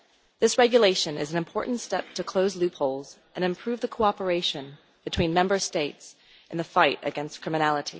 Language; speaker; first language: English; non-native, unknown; Dutch